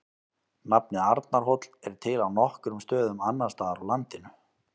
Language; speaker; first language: Icelandic; native; Icelandic